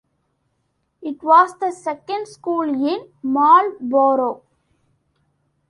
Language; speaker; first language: English; non-native, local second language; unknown